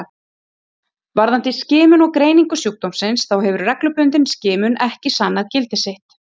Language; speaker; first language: Icelandic; native; Icelandic